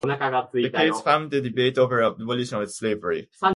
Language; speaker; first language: English; native; English